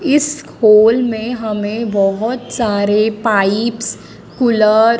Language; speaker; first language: Hindi; native; Hindi